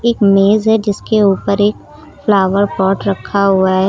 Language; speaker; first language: Hindi; native; Hindi